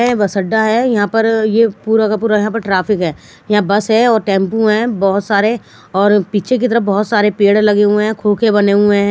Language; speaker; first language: Hindi; non-native, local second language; Punjabi